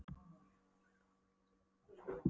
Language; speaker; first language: Icelandic; non-native, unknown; Polish